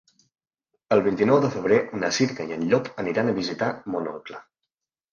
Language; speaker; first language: Catalan; native; Catalan